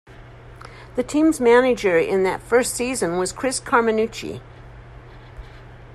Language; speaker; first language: English; native; English